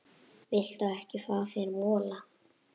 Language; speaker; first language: Icelandic; native; Icelandic